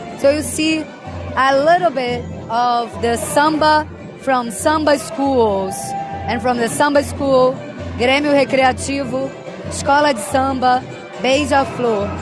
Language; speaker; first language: English; non-native, fluent; Portuguese